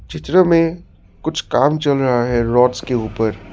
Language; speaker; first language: Hindi; non-native, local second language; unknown